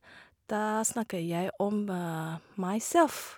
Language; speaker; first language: Norwegian; non-native, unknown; Chinese